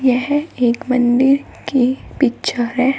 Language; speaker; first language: Hindi; native; Hindi